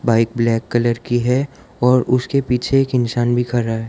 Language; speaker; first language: Hindi; non-native, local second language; Gujarati